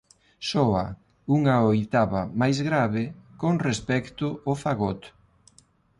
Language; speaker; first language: Galician; non-native, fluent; Spanish